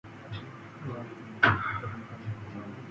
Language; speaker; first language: English; native; English